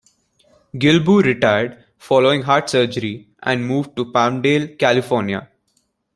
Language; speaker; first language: English; non-native, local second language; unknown